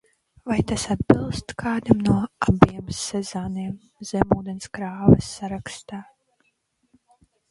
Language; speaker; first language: Latvian; non-native, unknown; Russian